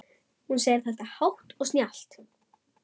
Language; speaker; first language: Icelandic; non-native, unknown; German